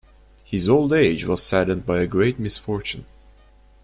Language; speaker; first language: English; non-native, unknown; Turkish